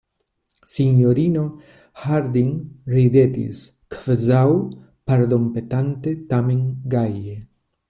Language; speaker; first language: Esperanto; non-native, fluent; Spanish